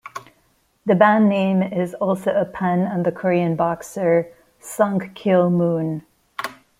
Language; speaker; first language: English; non-native, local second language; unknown